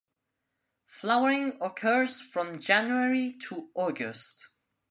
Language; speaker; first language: English; non-native, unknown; Spanish